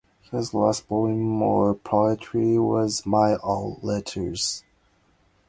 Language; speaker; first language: English; non-native, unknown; Japanese